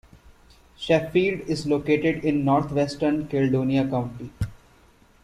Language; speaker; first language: English; non-native, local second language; Hindi